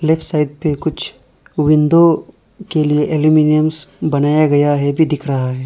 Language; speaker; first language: Hindi; non-native, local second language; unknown